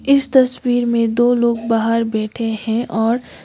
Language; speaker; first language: Hindi; non-native, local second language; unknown